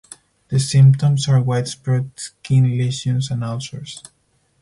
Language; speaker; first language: English; non-native, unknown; Spanish